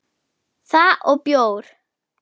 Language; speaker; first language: Icelandic; non-native, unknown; German